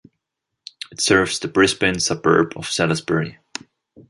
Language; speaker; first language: English; non-native, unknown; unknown